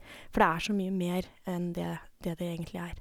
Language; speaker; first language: Norwegian; native; Norwegian